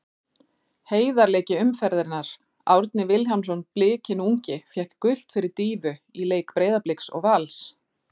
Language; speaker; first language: Icelandic; native; Icelandic